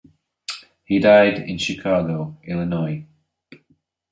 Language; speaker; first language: English; native; English